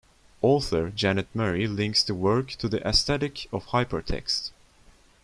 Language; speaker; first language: English; non-native, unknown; Turkish